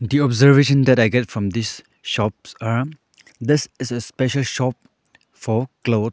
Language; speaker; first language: English; non-native, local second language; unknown